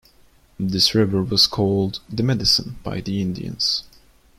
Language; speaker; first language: English; non-native, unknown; Turkish